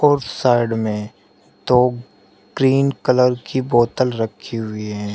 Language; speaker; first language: Hindi; native; Hindi